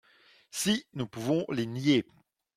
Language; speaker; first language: French; non-native, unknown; Dutch